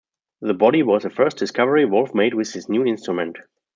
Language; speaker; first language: English; non-native, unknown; German